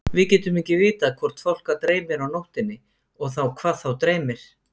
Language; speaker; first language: Icelandic; native; Icelandic